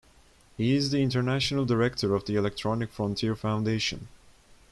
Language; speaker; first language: English; non-native, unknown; Turkish